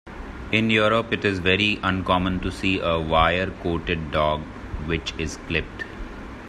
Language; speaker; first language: English; non-native, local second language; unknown